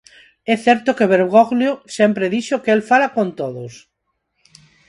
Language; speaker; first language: Galician; non-native, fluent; Spanish